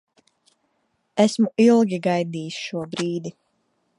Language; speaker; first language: Latvian; native; Latvian